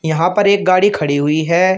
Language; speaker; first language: Hindi; native; Hindi